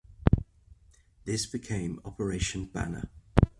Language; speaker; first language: English; native; English